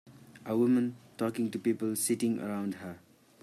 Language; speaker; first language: English; non-native, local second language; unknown